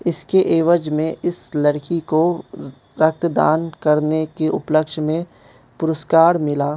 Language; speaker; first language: Hindi; non-native, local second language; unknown